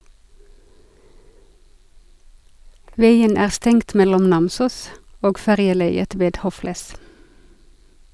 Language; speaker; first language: Norwegian; non-native, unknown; Finnish